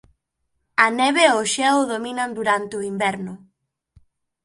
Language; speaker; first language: Galician; native; Galician